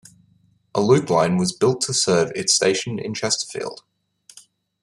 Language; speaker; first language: English; native; English